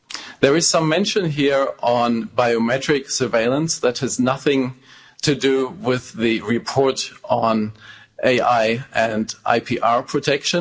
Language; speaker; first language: English; non-native, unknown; German